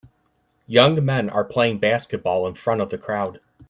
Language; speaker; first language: English; native; English